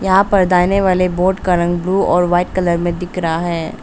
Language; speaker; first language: Hindi; non-native, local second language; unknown